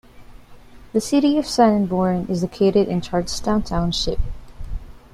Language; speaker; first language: English; non-native, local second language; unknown